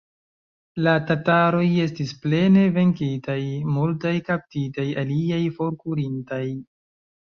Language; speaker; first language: Esperanto; non-native, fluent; Chinese